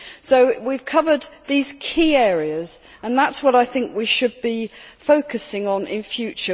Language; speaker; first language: English; native; English